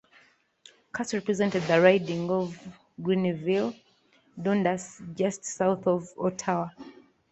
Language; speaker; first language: English; non-native, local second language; Ganda